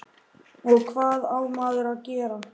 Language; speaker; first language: Icelandic; native; Icelandic